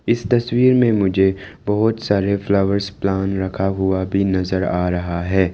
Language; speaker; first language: Hindi; non-native, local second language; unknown